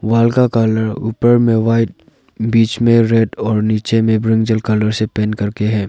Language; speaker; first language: Hindi; non-native, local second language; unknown